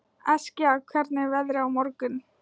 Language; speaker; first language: Icelandic; non-native, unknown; Thai